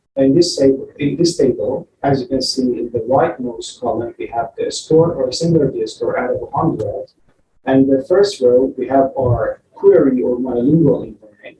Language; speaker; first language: English; non-native, fluent; Persian